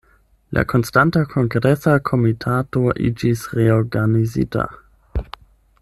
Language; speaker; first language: Esperanto; non-native, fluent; German